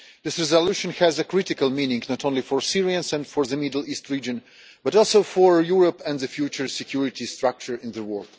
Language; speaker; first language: English; non-native, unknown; Russian